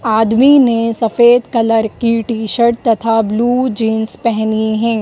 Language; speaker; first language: Hindi; native; Hindi